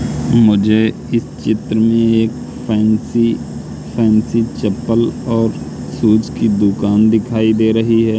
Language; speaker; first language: Hindi; native; Hindi